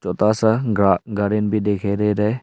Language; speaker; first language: Hindi; early bilingual, other home language; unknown